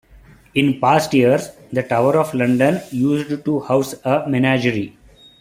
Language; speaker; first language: English; non-native, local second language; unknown